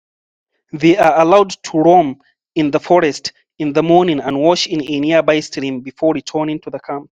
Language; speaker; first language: English; non-native, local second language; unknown